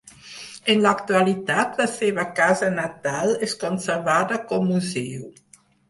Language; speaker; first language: Catalan; non-native, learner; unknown